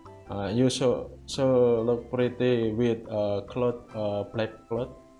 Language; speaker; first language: English; non-native, learner; Indonesian